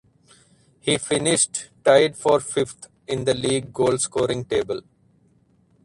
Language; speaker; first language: English; non-native, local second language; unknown